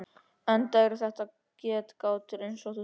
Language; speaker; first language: Icelandic; native; Icelandic